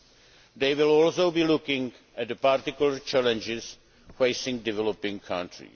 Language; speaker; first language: English; non-native, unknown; Czech